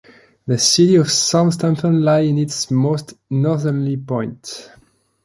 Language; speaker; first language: English; non-native, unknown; French